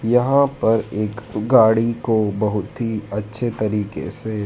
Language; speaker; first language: Hindi; native; Hindi